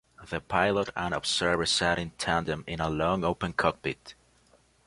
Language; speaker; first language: English; non-native, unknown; Spanish